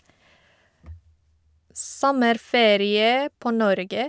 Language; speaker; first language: Norwegian; non-native, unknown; Persian